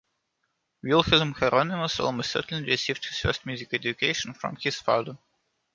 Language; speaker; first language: English; non-native, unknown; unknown